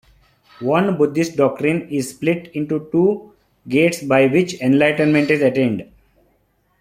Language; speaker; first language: English; non-native, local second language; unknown